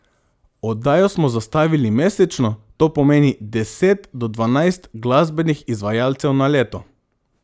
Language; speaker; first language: Slovenian; non-native, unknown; Macedonian